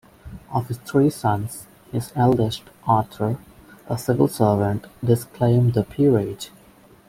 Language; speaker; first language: English; non-native, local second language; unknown